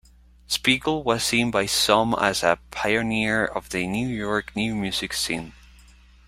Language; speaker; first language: English; non-native, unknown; Spanish